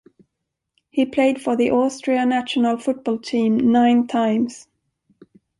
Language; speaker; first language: English; non-native, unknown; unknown